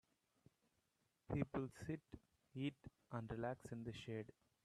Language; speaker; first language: English; non-native, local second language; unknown